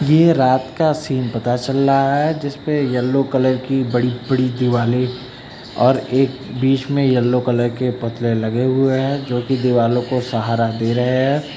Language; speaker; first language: Hindi; native; Hindi